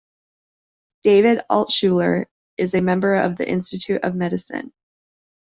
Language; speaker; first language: English; native; English